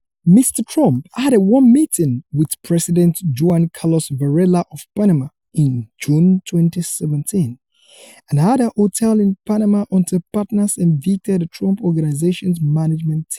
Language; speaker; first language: English; non-native, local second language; Yoruba